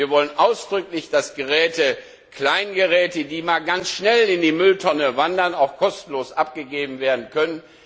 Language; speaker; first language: German; non-native, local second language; Luxembourgish